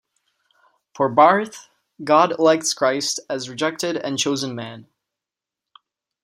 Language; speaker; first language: English; non-native, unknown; Czech